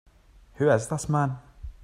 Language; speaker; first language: English; native; English